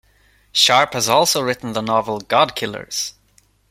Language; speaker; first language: English; non-native, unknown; Swedish